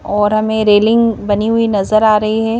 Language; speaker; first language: Hindi; native; Hindi